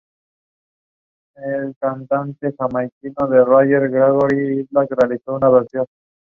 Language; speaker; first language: English; non-native, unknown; Spanish